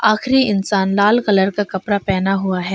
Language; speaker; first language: Hindi; non-native, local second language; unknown